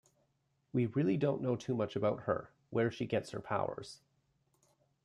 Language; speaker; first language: English; native; English